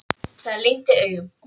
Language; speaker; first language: Icelandic; non-native, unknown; English